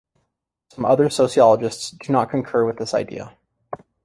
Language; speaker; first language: English; native; English